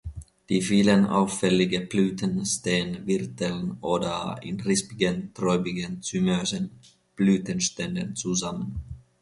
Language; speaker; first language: German; non-native, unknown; Finnish